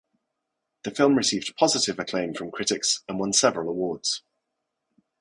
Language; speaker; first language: English; non-native, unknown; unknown